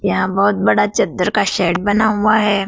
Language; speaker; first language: Hindi; native; Hindi